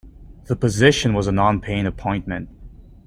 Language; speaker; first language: English; native; English